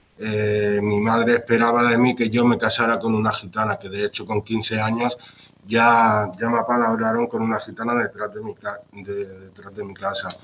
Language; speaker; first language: Spanish; native; Spanish